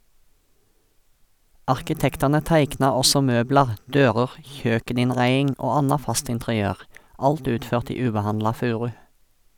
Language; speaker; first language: Norwegian; native; Norwegian